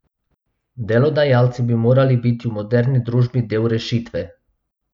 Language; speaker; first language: Slovenian; non-native, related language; Bosnian